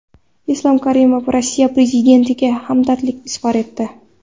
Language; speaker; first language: Uzbek; non-native, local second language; Kara-Kalpak